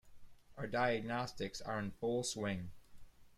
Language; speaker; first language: English; native; English